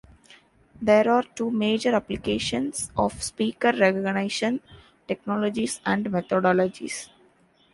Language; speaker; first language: English; non-native, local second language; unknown